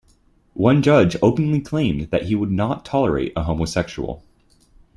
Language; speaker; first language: English; native; English